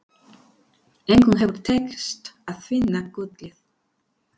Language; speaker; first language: Icelandic; non-native, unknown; Spanish